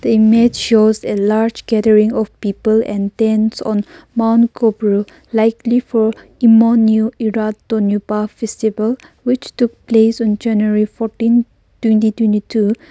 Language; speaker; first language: English; non-native, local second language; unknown